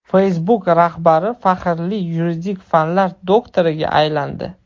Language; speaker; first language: Uzbek; non-native, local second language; Russian